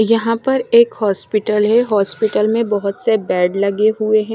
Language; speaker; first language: Hindi; non-native, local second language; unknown